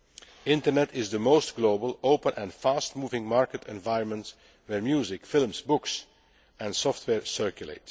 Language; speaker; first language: English; non-native, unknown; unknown